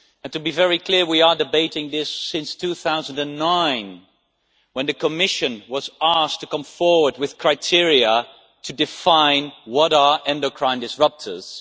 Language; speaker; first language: English; non-native, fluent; Dutch